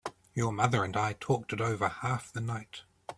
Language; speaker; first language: English; native; English